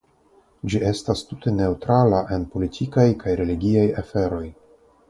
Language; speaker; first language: Esperanto; non-native, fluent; Russian